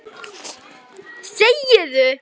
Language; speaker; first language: Icelandic; native; Icelandic